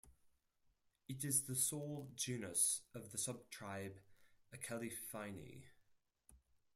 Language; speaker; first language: English; non-native, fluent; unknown